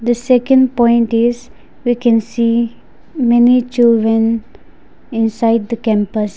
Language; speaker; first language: English; non-native, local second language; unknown